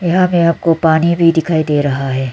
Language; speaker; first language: Hindi; non-native, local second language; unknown